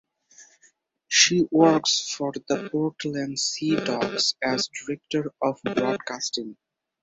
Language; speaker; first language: English; non-native, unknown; Bangla